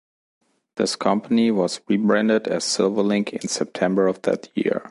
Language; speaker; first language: English; non-native, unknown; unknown